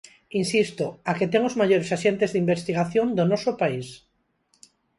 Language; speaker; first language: Galician; non-native, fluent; Spanish